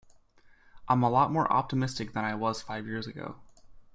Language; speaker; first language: English; native; English